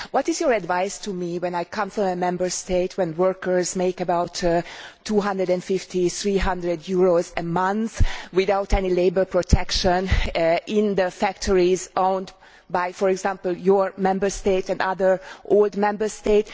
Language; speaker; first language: English; non-native, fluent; Hungarian